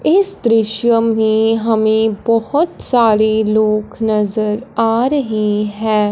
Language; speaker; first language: Hindi; non-native, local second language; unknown